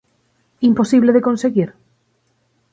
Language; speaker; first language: Galician; native; Galician